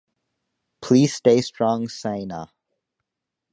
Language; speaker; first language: English; native; English